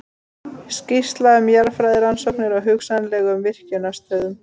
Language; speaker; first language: Icelandic; native; Icelandic